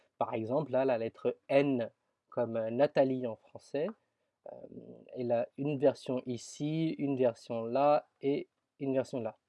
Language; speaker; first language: French; early bilingual, other home language; Tamil